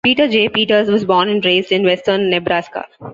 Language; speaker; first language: English; non-native, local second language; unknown